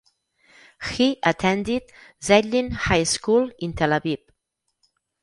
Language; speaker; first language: English; non-native, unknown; Catalan